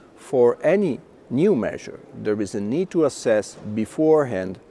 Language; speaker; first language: English; non-native, fluent; Italian